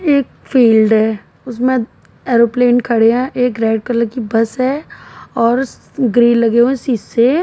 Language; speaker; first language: Hindi; native; Hindi